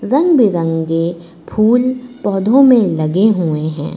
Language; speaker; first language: Hindi; native; Hindi